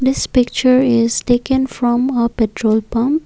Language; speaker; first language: English; non-native, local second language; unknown